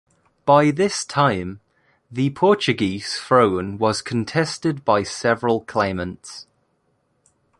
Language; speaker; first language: English; native; English